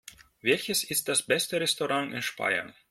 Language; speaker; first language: German; non-native, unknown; Russian